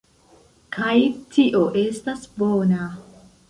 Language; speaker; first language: Esperanto; non-native, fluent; Central Kurdish